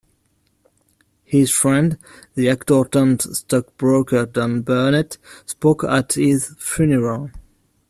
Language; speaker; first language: English; non-native, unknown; French